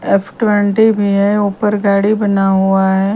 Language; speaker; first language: Hindi; non-native, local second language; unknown